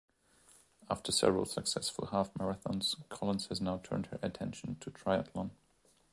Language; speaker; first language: English; non-native, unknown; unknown